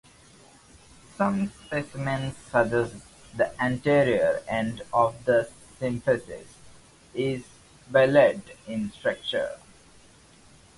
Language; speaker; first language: English; native; English